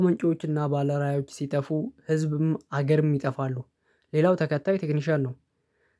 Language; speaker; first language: Amharic; non-native, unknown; Oromo